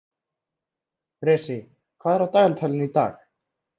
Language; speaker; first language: Icelandic; native; Icelandic